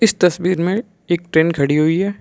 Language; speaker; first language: Hindi; non-native, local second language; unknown